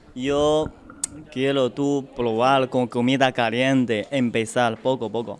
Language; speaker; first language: Spanish; non-native, learner; Japanese